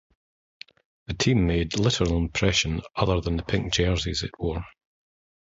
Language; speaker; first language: English; native; English